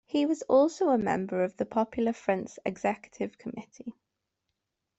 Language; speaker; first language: English; non-native, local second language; Welsh